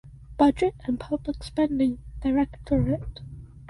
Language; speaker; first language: English; native; English